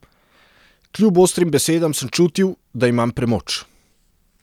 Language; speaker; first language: Slovenian; non-native, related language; Serbian